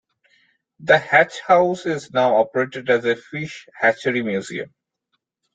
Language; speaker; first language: English; non-native, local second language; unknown